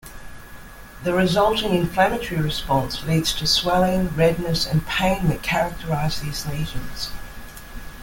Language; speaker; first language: English; native; English